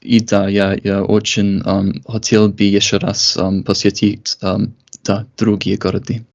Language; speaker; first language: Russian; non-native, fluent; English